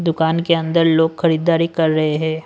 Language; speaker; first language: Hindi; non-native, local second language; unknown